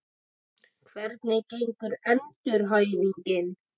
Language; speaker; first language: Icelandic; native; Icelandic